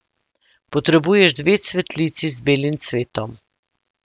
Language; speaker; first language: Slovenian; native; Slovenian